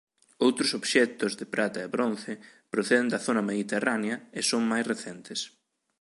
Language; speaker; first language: Galician; native; Galician